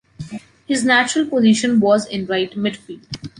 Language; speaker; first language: English; non-native, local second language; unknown